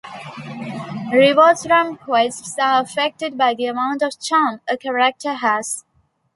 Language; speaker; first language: English; non-native, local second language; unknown